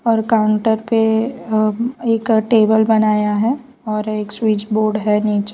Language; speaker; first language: Hindi; non-native, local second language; Gujarati